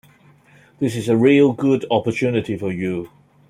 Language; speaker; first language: English; non-native, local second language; Cantonese